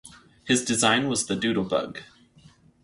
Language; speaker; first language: English; native; English